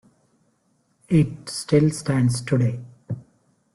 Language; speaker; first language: English; non-native, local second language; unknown